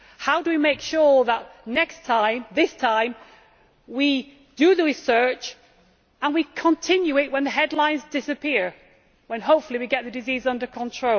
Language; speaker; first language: English; native; English